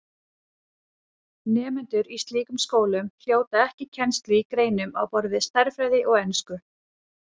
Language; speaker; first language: Icelandic; native; Icelandic